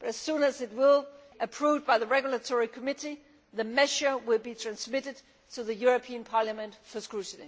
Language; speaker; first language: English; non-native, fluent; Danish